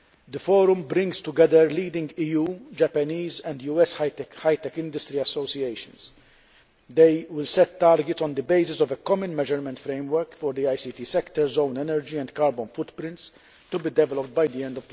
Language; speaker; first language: English; non-native, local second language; Maltese